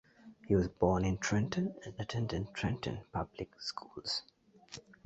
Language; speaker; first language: English; native; English